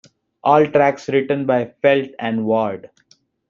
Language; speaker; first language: English; non-native, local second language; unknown